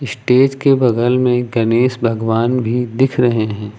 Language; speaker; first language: Hindi; native; Hindi